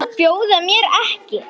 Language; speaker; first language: Icelandic; native; Icelandic